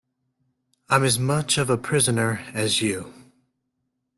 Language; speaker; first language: English; native; English